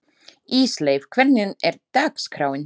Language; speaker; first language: Icelandic; non-native, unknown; Slovak